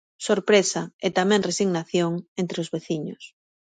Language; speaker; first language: Galician; native; Galician